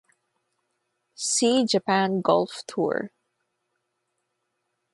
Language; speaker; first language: English; non-native, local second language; Filipino